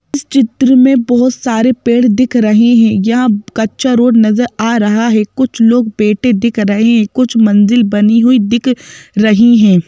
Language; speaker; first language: Hindi; native; Hindi